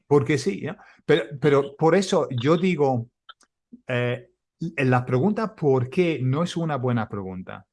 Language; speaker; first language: Spanish; non-native, fluent; English